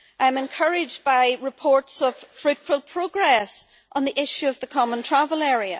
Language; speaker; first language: English; native; English